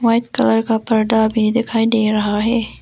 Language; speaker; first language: Hindi; non-native, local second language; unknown